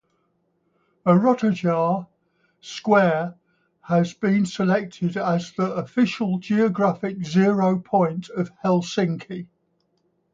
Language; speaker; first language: English; native; English